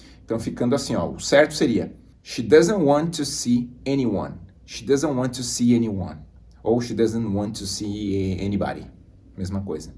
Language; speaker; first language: English; non-native, fluent; Portuguese